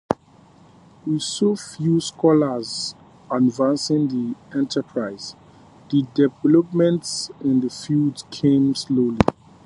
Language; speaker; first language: English; native; English